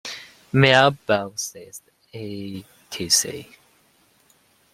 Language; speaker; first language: English; non-native, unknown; Chinese